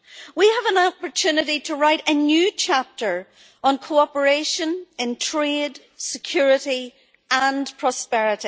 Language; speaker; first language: English; native; English